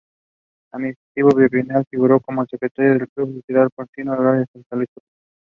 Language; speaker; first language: English; non-native, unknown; Spanish